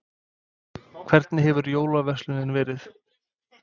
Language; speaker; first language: Icelandic; non-native, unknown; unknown